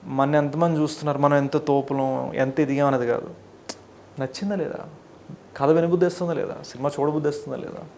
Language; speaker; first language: Telugu; early bilingual, heritage; Telugu